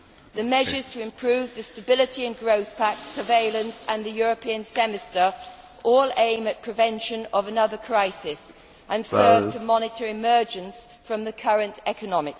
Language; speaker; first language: English; native; English